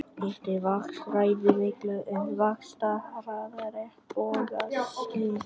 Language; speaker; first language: Icelandic; non-native, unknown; Vietnamese